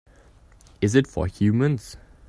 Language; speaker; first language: English; non-native, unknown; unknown